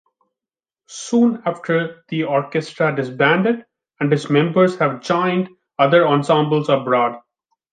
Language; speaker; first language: English; non-native, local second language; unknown